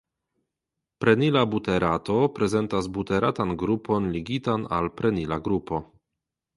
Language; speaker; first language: Esperanto; non-native, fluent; Polish